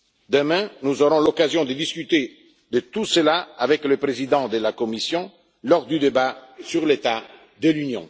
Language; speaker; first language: French; non-native, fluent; Italian